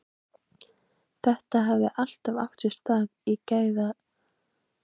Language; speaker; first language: Icelandic; native; Icelandic